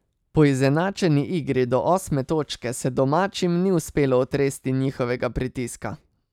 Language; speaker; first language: Slovenian; native; Slovenian